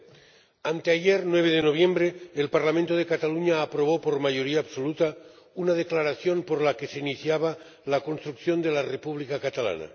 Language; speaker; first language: Spanish; non-native, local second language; Catalan